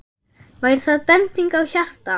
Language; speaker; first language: Icelandic; non-native, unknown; German